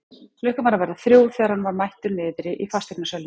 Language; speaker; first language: Icelandic; native; Icelandic